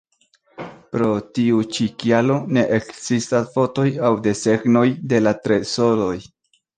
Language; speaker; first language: Esperanto; non-native, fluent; Spanish